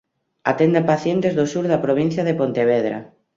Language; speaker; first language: Galician; native; Galician